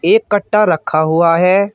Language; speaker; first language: Hindi; native; Hindi